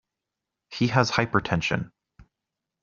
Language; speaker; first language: English; native; English